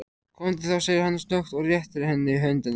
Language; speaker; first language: Icelandic; native; Icelandic